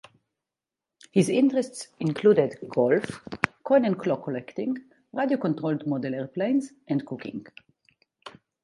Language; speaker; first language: English; non-native, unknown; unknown